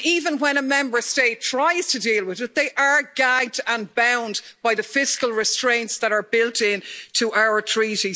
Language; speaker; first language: English; native; English